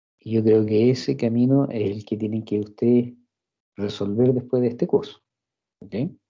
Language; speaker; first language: Spanish; non-native, fluent; English